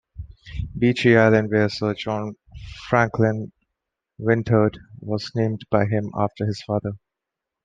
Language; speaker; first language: English; non-native, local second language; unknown